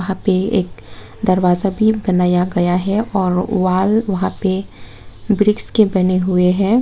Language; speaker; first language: Hindi; non-native, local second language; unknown